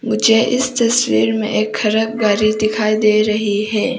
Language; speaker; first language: Hindi; non-native, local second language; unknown